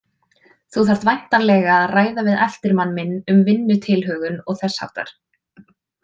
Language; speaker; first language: Icelandic; native; Icelandic